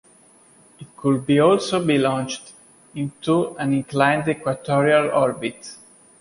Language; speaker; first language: English; non-native, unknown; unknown